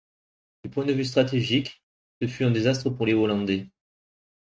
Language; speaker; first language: French; native; French